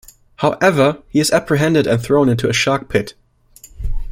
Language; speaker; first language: English; non-native, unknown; German